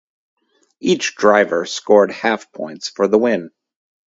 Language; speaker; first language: English; native; English